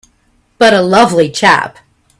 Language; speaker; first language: English; native; English